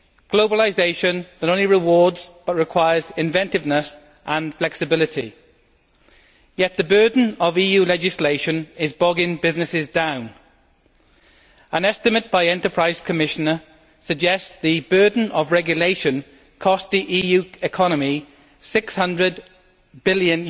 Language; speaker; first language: English; native; English